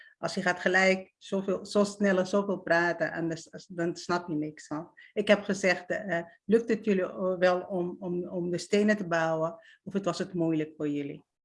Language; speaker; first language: Dutch; non-native, fluent; Arabic